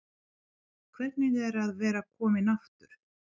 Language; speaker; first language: Icelandic; non-native, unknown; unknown